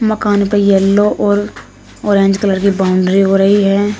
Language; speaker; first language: Hindi; native; Hindi